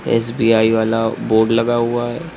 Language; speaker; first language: Hindi; native; Hindi